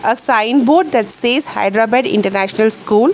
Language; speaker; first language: English; non-native, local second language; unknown